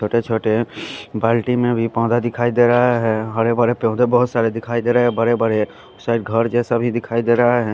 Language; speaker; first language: Hindi; non-native, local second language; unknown